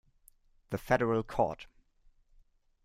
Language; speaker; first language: English; non-native, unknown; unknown